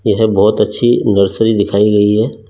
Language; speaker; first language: Hindi; native; Hindi